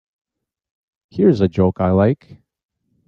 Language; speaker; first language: English; native; English